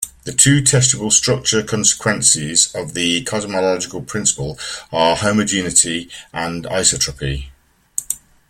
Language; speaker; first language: English; native; English